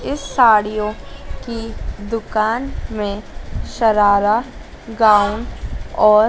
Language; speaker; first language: Hindi; native; Hindi